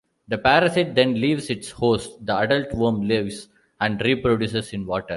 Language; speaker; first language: English; non-native, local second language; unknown